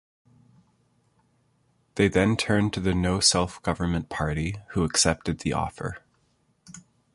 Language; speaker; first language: English; native; English